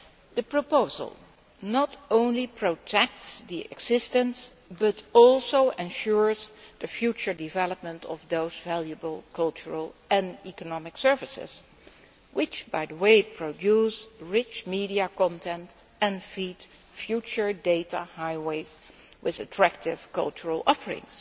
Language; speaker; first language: English; non-native, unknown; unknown